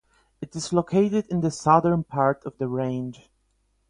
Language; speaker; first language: English; non-native, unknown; Polish